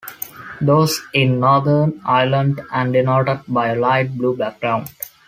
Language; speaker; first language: English; non-native, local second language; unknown